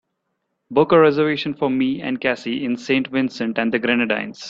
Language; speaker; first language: English; non-native, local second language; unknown